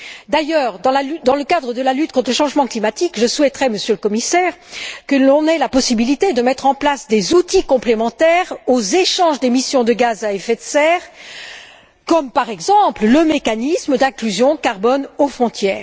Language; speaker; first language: French; native; French